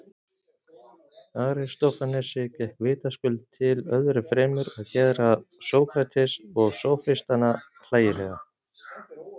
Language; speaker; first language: Icelandic; native; Icelandic